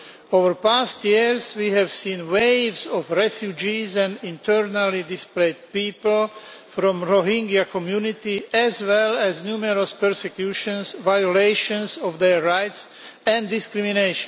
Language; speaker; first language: English; non-native, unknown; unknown